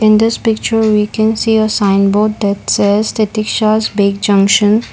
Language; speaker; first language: English; non-native, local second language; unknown